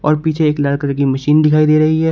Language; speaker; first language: Hindi; native; Hindi